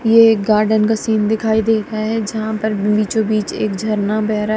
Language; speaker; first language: Hindi; non-native, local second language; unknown